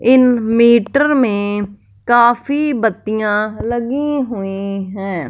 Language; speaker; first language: Hindi; non-native, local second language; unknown